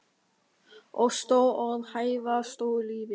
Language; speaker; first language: Icelandic; non-native, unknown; German